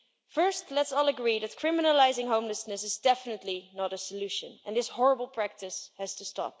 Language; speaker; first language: English; non-native, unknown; Dutch